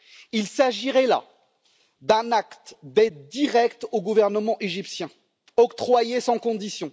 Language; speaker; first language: French; native; French